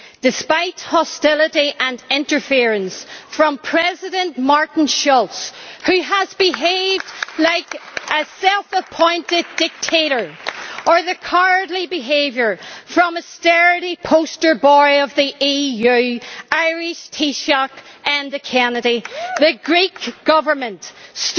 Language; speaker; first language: English; native; English